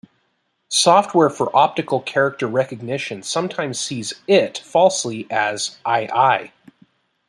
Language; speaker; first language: English; native; English